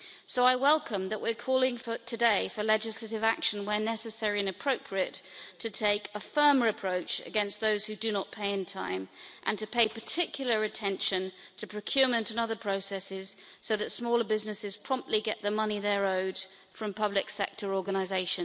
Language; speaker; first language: English; native; English